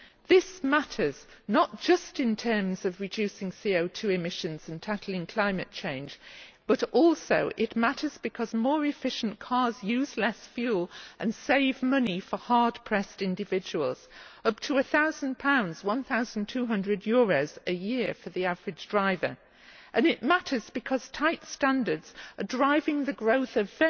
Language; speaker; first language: English; native; English